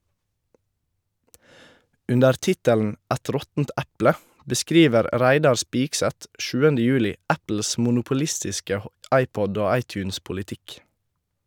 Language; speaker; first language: Norwegian; native; Norwegian